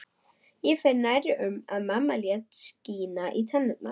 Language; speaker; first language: Icelandic; non-native, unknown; German